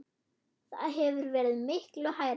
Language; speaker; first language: Icelandic; non-native, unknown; German